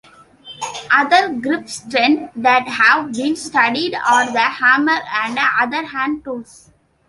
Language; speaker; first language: English; non-native, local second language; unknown